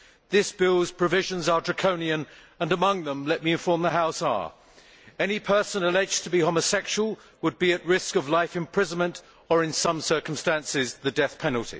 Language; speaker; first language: English; native; English